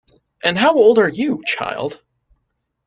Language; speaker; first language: English; native; English